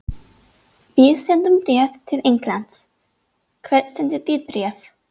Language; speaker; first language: Icelandic; non-native, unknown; English